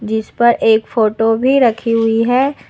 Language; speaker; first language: Hindi; native; Hindi